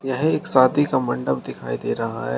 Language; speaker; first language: Hindi; native; Hindi